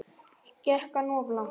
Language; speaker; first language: Icelandic; native; Icelandic